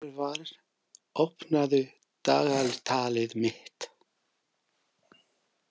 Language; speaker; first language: Icelandic; non-native, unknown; English